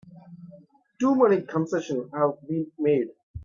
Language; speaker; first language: English; non-native, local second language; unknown